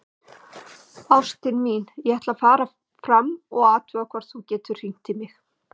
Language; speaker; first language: Icelandic; native; Icelandic